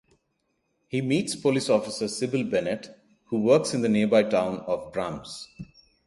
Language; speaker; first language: English; non-native, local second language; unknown